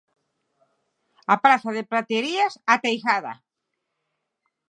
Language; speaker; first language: Galician; native; Galician